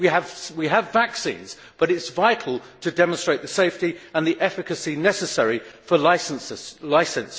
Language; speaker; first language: English; native; English